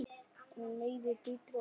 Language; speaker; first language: Icelandic; native; Icelandic